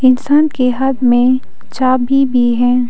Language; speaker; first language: Hindi; non-native, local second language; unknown